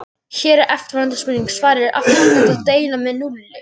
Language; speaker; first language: Icelandic; native; Icelandic